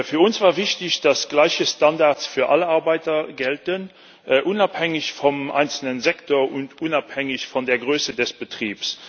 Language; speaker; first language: German; non-native, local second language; Luxembourgish